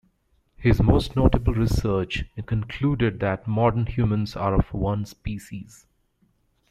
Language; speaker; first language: English; native; English